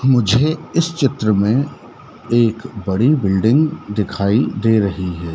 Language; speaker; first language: Hindi; native; Hindi